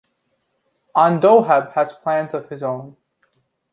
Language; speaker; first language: English; native; English